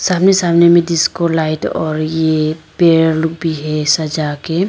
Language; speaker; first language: Hindi; non-native, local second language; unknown